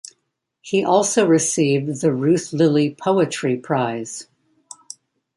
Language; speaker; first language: English; native; English